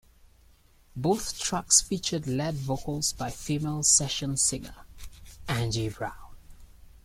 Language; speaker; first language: English; native; English